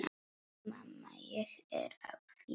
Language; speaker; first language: Icelandic; non-native, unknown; Polish